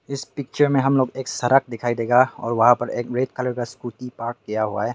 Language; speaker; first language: Hindi; non-native, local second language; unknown